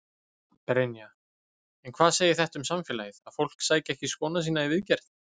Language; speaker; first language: Icelandic; native; Icelandic